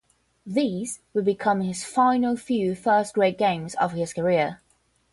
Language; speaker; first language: English; non-native, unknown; Portuguese